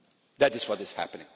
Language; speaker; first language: English; non-native, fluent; Dutch